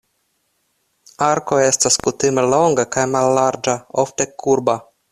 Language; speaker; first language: Esperanto; non-native, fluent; Russian